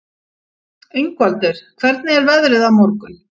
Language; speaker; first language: Icelandic; native; Icelandic